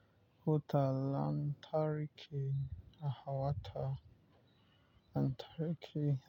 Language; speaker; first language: Hausa; non-native, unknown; Yoruba